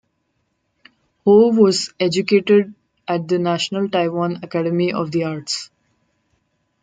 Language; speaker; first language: English; non-native, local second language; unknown